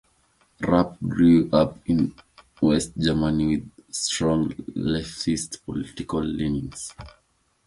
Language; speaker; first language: English; native; English